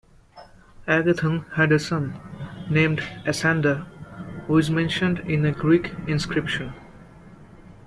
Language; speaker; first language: English; non-native, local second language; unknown